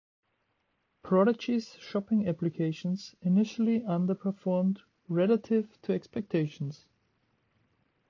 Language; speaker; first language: English; non-native, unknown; German